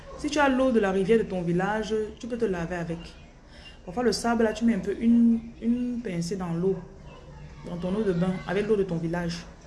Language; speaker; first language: French; non-native, local second language; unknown